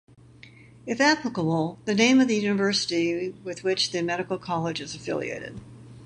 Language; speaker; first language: English; native; English